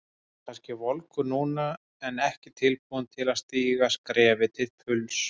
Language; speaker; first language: Icelandic; native; Icelandic